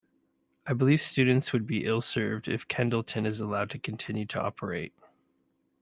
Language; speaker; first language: English; native; English